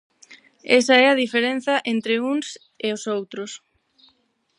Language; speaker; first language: Galician; non-native, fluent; Spanish